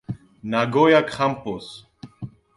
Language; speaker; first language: German; non-native, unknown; French